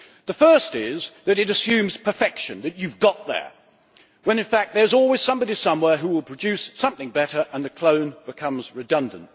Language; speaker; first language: English; native; English